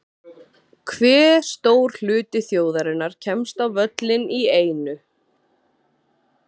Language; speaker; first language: Icelandic; native; Icelandic